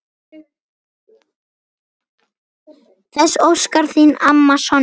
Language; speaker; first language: Icelandic; native; Icelandic